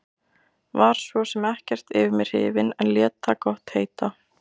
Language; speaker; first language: Icelandic; native; Icelandic